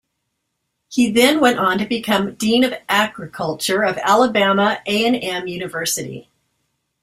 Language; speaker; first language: English; native; English